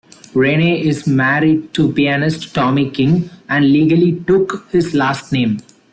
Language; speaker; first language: English; non-native, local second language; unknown